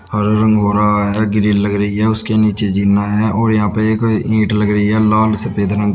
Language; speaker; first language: Hindi; native; Hindi